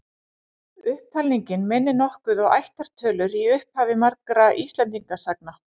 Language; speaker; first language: Icelandic; native; Icelandic